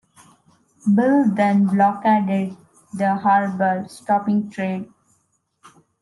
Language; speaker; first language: English; non-native, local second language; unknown